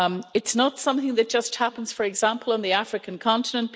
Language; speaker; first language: English; native; English